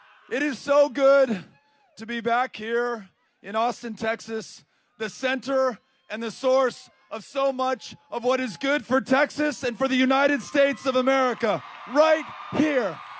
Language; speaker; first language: English; native; English